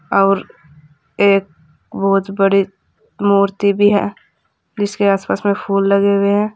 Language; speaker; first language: Hindi; native; Hindi